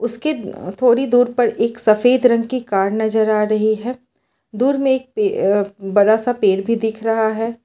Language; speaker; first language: Hindi; non-native, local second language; Gujarati